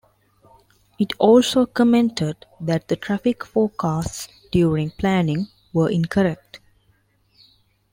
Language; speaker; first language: English; non-native, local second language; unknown